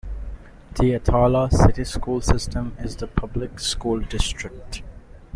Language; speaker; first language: English; non-native, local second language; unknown